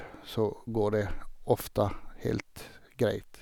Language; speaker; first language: Norwegian; non-native, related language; Swedish